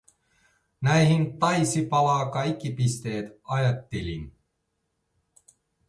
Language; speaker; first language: Finnish; non-native, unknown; Kurdish